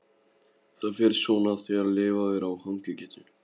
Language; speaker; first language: Icelandic; non-native, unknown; Polish